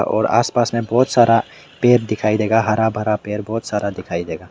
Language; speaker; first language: Hindi; non-native, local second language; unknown